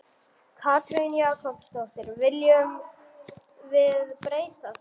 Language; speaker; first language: Icelandic; non-native, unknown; German